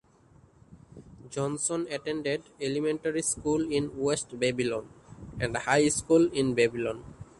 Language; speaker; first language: English; non-native, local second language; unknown